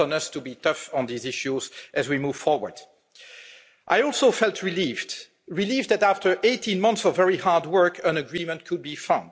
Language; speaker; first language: English; non-native, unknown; French